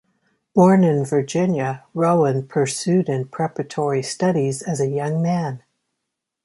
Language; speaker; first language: English; native; English